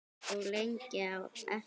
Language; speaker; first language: Icelandic; native; Icelandic